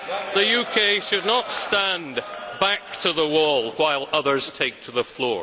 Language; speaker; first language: English; native; English